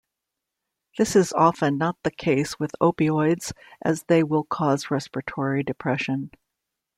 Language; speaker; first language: English; native; English